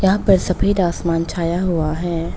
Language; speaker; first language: Hindi; early bilingual, other home language; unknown